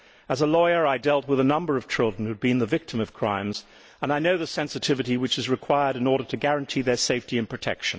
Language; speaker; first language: English; native; English